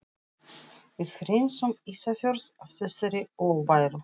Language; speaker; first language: Icelandic; non-native, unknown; Russian